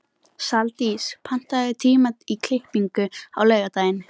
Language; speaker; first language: Icelandic; native; Icelandic